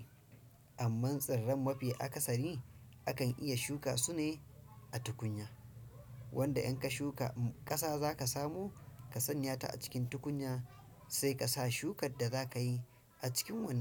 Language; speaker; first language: Hausa; non-native, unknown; Fula